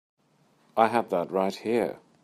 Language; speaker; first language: English; native; English